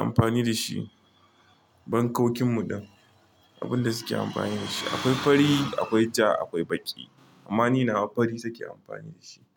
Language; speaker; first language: Hausa; non-native, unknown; Igbo